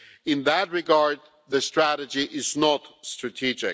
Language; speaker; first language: English; non-native, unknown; German